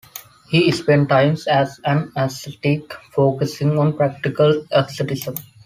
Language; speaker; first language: English; non-native, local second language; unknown